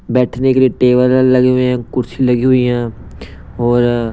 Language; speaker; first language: Hindi; non-native, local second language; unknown